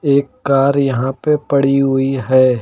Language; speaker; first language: Hindi; native; Hindi